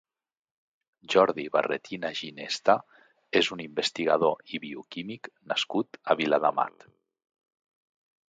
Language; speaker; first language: Catalan; native; Catalan